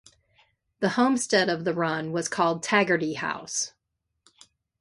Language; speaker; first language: English; native; English